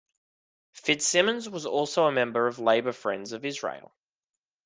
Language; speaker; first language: English; native; English